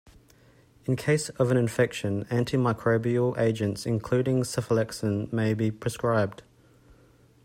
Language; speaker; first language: English; native; English